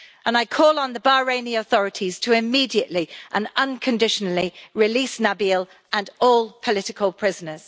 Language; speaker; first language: English; native; English